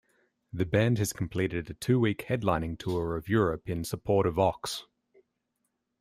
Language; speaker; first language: English; native; English